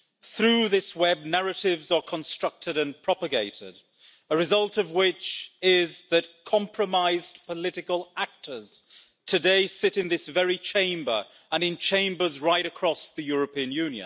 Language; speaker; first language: English; native; English